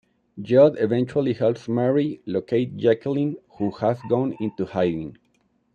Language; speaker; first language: English; non-native, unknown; Spanish